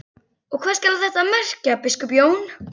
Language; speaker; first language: Icelandic; native; Icelandic